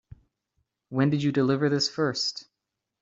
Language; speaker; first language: English; native; English